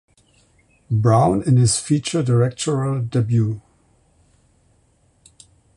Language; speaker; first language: English; non-native, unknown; German